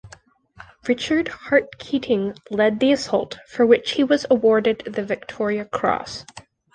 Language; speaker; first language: English; native; English